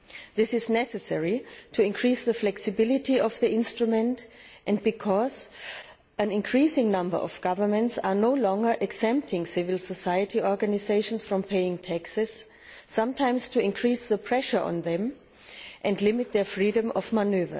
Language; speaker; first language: English; non-native, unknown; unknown